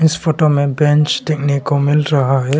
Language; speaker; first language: Hindi; non-native, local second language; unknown